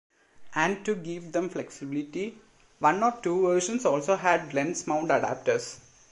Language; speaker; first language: English; non-native, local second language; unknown